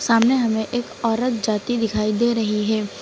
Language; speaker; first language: Hindi; native; Hindi